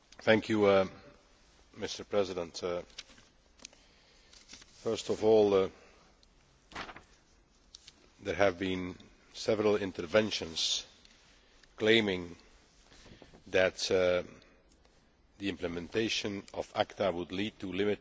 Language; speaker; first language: English; non-native, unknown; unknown